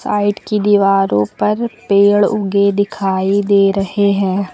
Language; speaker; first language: Hindi; native; Hindi